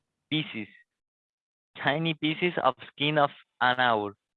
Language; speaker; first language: English; non-native, learner; Spanish